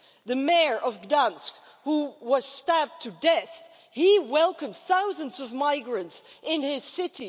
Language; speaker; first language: English; non-native, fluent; Dutch